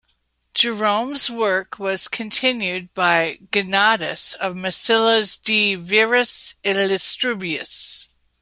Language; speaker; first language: English; native; English